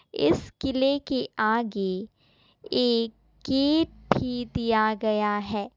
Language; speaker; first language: Hindi; non-native, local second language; Assamese